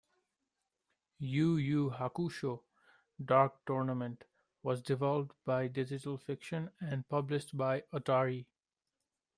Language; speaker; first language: English; non-native, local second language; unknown